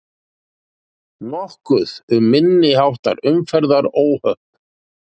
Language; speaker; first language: Icelandic; native; Icelandic